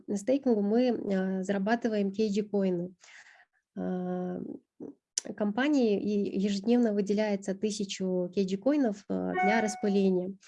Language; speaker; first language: Russian; non-native, local second language; Kyrgyz